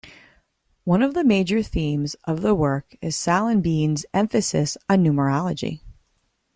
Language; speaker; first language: English; native; English